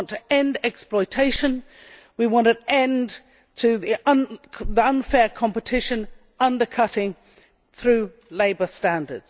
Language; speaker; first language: English; native; English